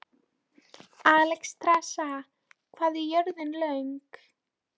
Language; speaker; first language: Icelandic; non-native, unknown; Polish